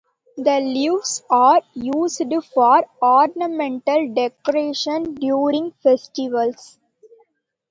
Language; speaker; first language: English; non-native, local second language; Tamil